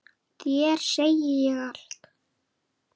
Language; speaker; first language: Icelandic; native; Icelandic